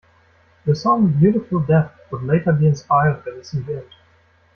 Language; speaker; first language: English; non-native, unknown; German